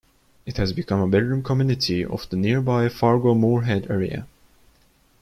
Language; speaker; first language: English; non-native, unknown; Turkish